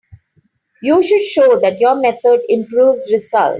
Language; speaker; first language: English; non-native, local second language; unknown